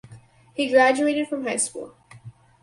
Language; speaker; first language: English; native; English